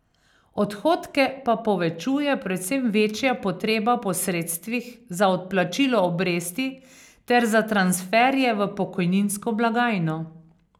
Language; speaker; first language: Slovenian; native; Slovenian